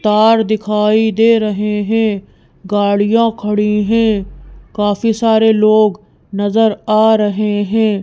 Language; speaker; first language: Hindi; native; Hindi